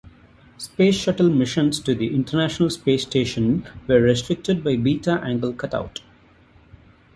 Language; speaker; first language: English; non-native, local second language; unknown